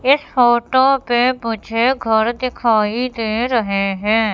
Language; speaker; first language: Hindi; native; Hindi